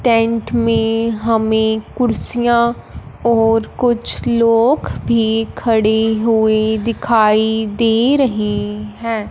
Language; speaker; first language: Hindi; non-native, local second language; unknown